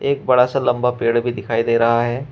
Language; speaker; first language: Hindi; native; Hindi